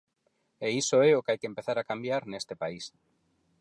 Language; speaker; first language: Galician; non-native, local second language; Spanish